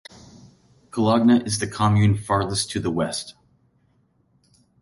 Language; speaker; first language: English; native; English